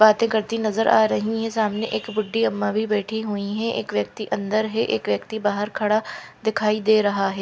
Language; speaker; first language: Hindi; non-native, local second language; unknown